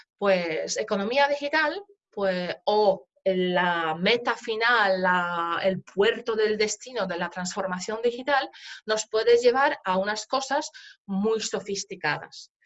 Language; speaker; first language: Spanish; non-native, fluent; Polish